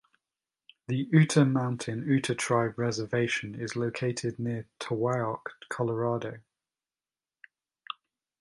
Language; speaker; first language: English; native; English